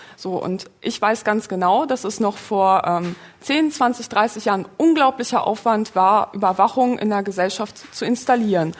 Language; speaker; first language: German; early bilingual, other home language; Polish